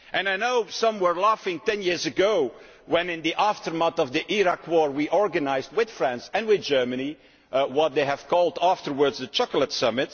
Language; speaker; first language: English; non-native, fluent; Dutch